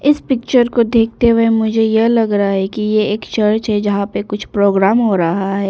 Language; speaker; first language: Hindi; early bilingual, other home language; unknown